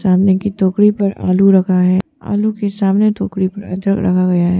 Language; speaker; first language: Hindi; non-native, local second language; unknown